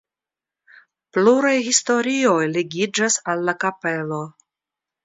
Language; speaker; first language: Esperanto; non-native, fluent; Russian